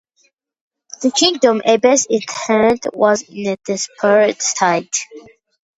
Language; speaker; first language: English; non-native, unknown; Georgian